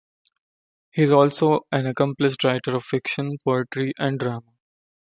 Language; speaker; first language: English; non-native, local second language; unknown